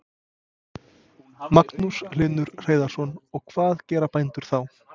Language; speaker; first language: Icelandic; non-native, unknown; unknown